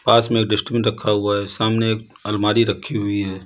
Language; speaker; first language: Hindi; native; Hindi